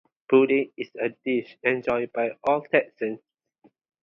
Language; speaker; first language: English; non-native, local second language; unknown